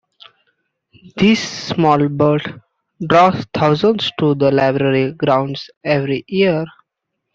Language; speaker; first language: English; non-native, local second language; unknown